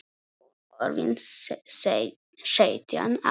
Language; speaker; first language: Icelandic; non-native, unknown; Polish